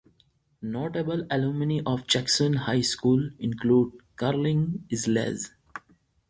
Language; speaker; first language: English; non-native, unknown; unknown